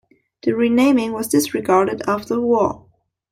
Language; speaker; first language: English; non-native, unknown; German